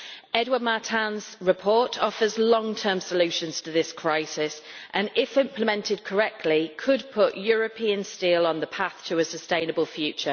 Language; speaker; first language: English; native; English